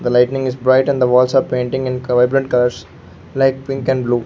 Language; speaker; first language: English; non-native, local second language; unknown